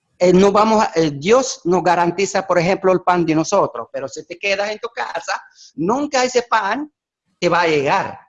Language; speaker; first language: Spanish; non-native, fluent; Arabic